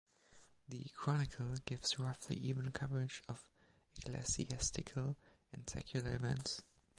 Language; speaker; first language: English; non-native, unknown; German